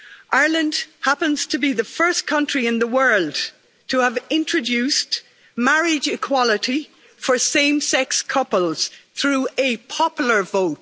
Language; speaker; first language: English; native; English